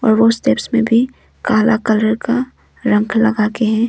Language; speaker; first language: Hindi; non-native, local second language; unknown